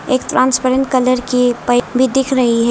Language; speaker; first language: Hindi; non-native, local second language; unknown